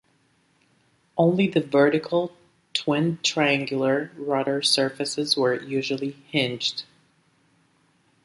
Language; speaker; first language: English; native; English